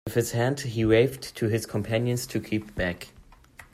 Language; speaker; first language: English; non-native, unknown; German